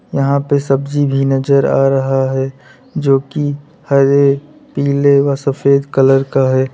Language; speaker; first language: Hindi; native; Hindi